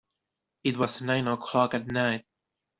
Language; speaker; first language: English; non-native, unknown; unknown